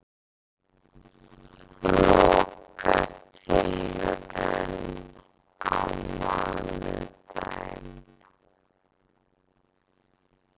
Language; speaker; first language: Icelandic; native; Icelandic